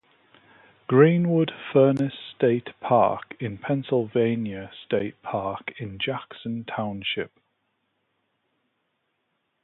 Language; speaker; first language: English; native; English